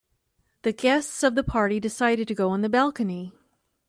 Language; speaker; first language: English; native; English